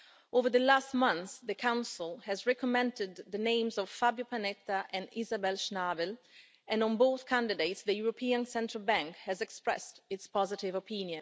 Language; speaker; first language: English; non-native, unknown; Italian